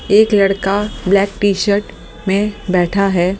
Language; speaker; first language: Hindi; native; Hindi